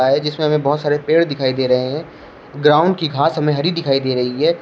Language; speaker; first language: Hindi; native; Hindi